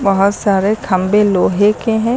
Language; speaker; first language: Hindi; native; Hindi